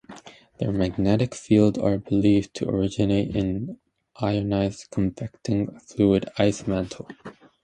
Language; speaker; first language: English; native; English